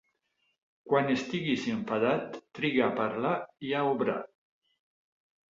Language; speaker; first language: Catalan; non-native, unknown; Italian